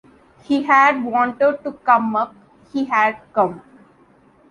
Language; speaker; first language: English; non-native, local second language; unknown